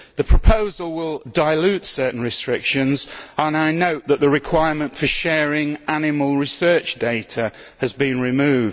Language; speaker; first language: English; native; English